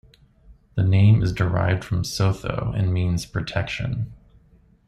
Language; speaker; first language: English; native; English